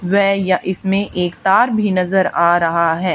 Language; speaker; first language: Hindi; native; Hindi